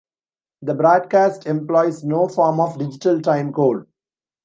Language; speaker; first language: English; non-native, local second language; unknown